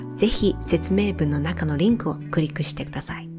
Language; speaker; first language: Japanese; non-native, fluent; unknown